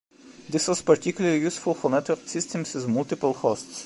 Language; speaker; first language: English; non-native, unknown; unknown